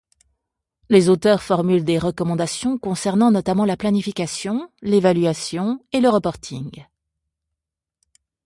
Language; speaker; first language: French; native; French